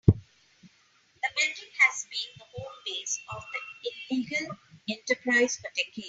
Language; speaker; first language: English; non-native, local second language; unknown